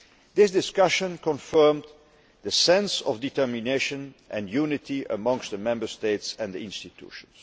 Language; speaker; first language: English; non-native, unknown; Dutch